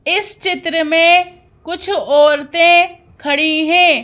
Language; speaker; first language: Hindi; native; Hindi